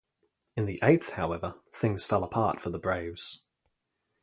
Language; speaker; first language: English; native; English